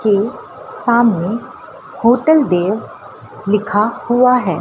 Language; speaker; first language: Hindi; native; Hindi